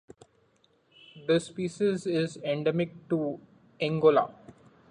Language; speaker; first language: English; non-native, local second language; Marathi